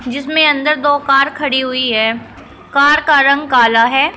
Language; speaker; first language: Hindi; native; Hindi